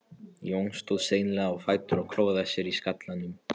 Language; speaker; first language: Icelandic; non-native, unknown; Polish